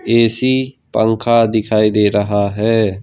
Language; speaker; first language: Hindi; non-native, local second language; Gujarati